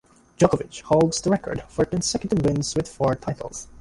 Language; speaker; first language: English; non-native, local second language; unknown